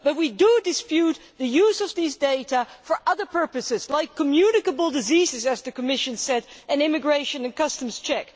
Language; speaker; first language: English; non-native, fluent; Dutch